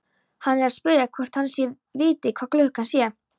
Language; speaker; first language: Icelandic; non-native, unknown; Polish